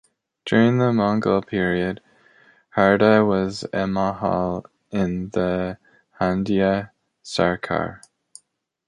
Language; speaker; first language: English; native; English